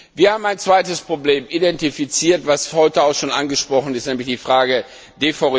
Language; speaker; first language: German; non-native, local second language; Luxembourgish